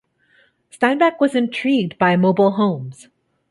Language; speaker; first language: English; native; English